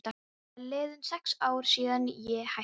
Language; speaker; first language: Icelandic; non-native, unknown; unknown